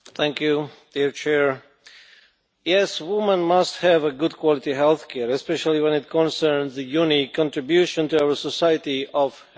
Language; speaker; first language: English; non-native, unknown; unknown